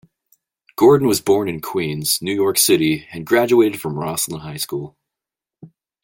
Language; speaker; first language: English; native; English